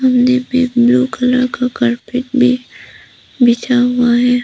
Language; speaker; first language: Hindi; non-native, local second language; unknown